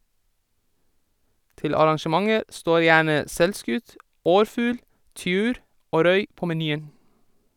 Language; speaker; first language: Norwegian; non-native, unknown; Persian